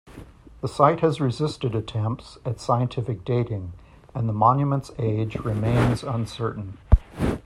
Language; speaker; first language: English; native; English